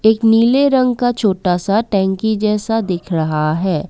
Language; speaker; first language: Hindi; non-native, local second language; Assamese